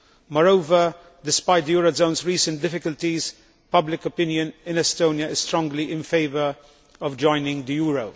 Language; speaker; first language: English; non-native, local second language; Maltese